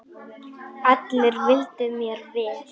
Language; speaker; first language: Icelandic; non-native, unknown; Polish